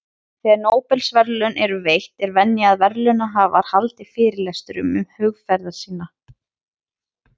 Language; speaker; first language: Icelandic; native; Icelandic